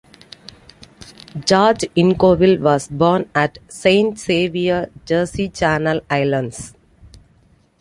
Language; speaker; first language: English; non-native, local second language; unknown